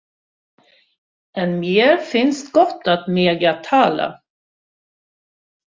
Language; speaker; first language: Icelandic; non-native, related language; Swedish